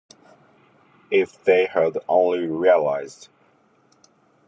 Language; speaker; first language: English; non-native, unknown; Japanese